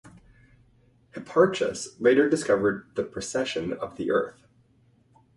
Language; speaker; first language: English; native; English